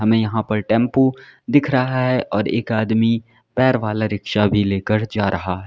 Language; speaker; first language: Hindi; native; Hindi